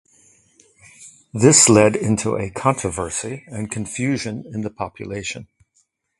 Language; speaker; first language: English; non-native, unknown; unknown